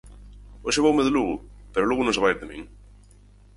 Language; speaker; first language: Galician; native; Galician